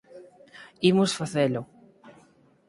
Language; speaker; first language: Galician; native; Galician